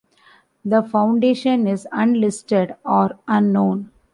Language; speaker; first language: English; non-native, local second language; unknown